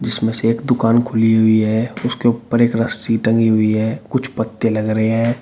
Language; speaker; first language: Hindi; native; Hindi